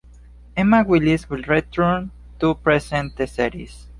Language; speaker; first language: English; non-native, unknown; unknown